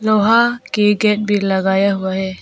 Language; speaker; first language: Hindi; non-native, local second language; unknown